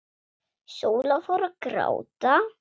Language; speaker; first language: Icelandic; non-native, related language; Swedish